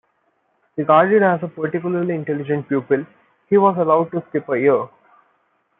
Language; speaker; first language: English; non-native, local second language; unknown